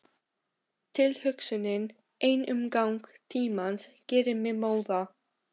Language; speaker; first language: Icelandic; non-native, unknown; Albanian